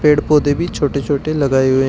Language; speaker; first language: Hindi; native; Hindi